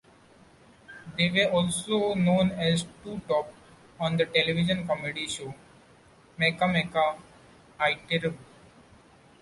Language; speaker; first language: English; non-native, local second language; Marathi